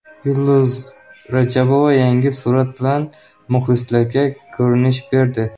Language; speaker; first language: Uzbek; native; Uzbek